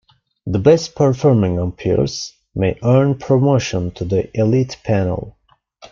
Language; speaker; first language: English; non-native, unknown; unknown